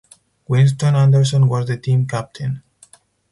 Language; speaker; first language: English; non-native, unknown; Spanish